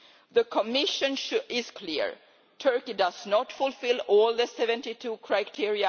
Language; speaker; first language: English; non-native, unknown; Swedish